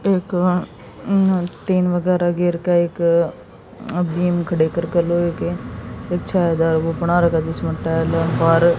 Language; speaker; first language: Hindi; native; Hindi